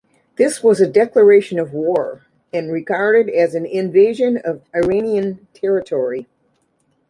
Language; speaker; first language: English; native; English